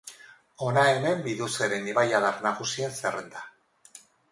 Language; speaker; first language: Basque; non-native, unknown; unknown